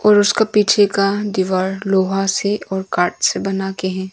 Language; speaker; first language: Hindi; non-native, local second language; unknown